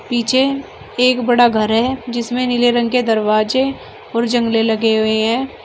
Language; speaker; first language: Hindi; native; Hindi